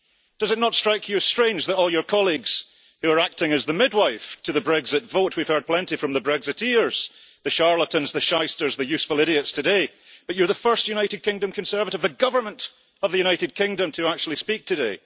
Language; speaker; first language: English; early bilingual, heritage; English